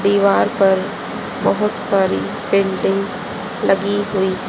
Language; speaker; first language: Hindi; native; Hindi